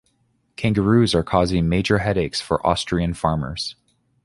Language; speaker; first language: English; native; English